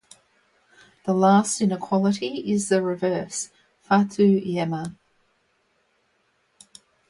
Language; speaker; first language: English; native; English